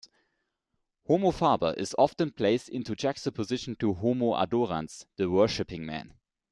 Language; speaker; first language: English; non-native, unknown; German